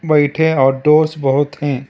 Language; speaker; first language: Hindi; non-native, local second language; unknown